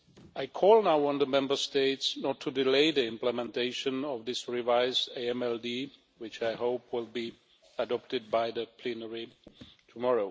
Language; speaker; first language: English; non-native, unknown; Czech